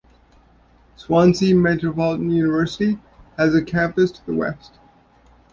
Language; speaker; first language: English; native; English